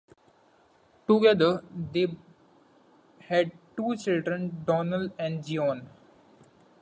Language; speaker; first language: English; non-native, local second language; Marathi